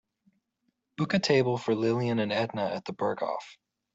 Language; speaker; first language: English; native; English